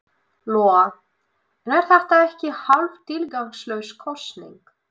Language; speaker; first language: Icelandic; non-native, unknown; Russian